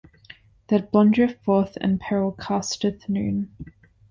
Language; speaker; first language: English; non-native, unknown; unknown